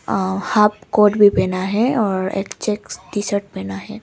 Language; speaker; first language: Hindi; non-native, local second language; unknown